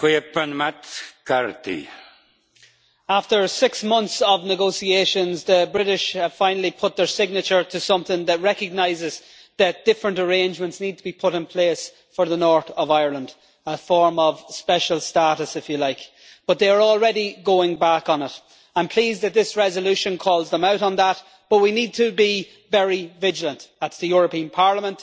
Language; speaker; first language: English; native; English